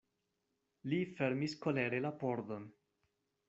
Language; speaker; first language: Esperanto; non-native, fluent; Spanish